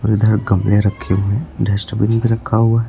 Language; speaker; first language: Hindi; native; Hindi